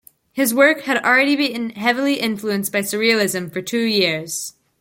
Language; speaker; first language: English; native; English